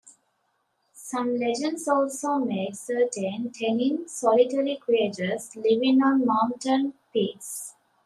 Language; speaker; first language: English; native; English